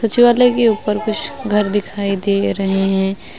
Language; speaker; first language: Hindi; native; Hindi